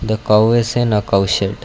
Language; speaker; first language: English; non-native, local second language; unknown